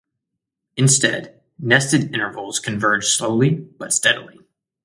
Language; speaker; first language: English; native; English